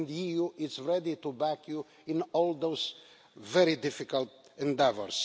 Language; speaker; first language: English; non-native, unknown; Romanian